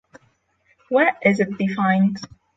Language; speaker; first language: English; non-native, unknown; Polish